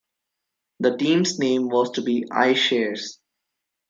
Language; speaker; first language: English; non-native, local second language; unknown